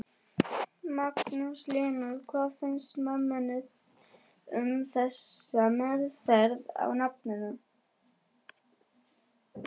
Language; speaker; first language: Icelandic; non-native, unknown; German